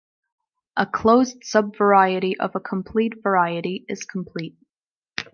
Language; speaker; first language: English; non-native, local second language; Maltese